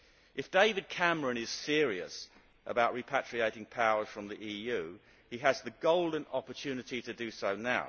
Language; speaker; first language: English; native; English